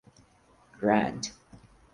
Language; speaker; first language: English; non-native, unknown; Portuguese